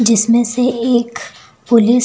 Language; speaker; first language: Hindi; native; Hindi